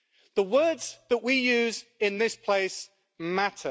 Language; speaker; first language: English; native; English